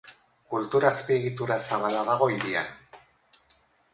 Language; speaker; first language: Basque; non-native, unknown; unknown